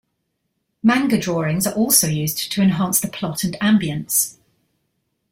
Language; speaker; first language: English; native; English